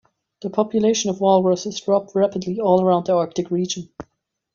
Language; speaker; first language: English; non-native, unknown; German